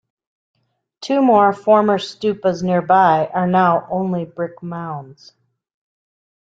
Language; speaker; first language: English; native; English